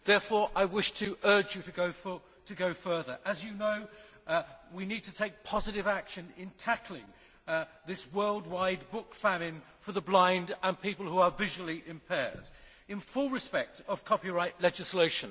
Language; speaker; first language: English; native; English